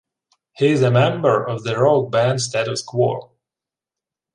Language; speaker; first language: English; non-native, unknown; Ukrainian